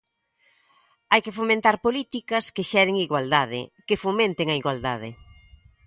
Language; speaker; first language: Galician; native; Galician